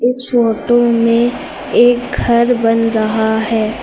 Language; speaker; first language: Hindi; native; Hindi